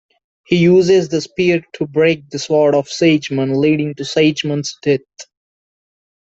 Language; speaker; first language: English; non-native, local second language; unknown